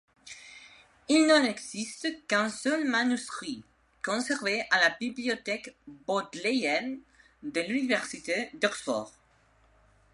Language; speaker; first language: French; non-native, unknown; Spanish